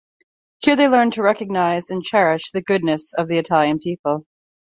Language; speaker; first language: English; native; English